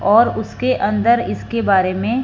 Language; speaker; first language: Hindi; non-native, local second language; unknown